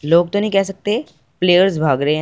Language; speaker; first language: Hindi; non-native, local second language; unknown